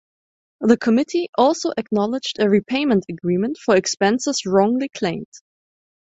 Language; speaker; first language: English; non-native, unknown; German